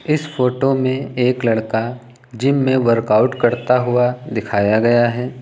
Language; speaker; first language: Hindi; native; Hindi